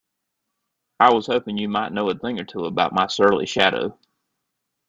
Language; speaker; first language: English; native; English